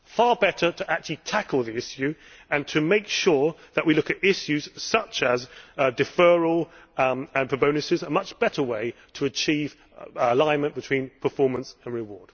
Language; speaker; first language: English; native; English